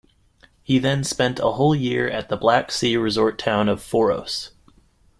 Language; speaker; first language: English; native; English